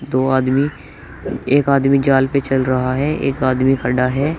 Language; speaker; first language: Hindi; native; Hindi